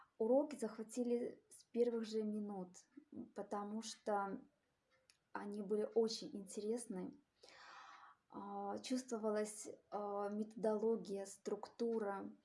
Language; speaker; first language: Russian; native; Russian